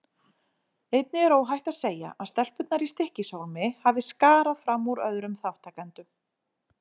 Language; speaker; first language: Icelandic; native; Icelandic